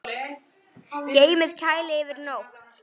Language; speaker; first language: Icelandic; native; Icelandic